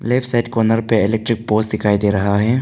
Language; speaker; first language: Hindi; non-native, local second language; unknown